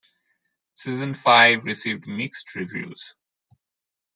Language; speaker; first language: English; non-native, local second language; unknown